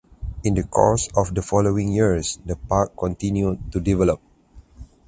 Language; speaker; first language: English; non-native, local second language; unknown